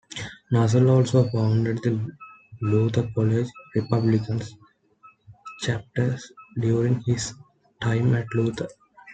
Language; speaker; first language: English; non-native, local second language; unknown